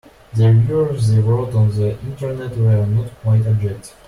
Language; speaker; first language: English; non-native, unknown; Russian